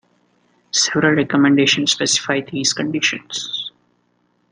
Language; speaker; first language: English; non-native, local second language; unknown